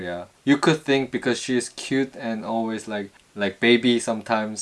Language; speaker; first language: English; non-native, learner; Korean